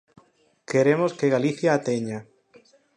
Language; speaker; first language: Galician; native; Galician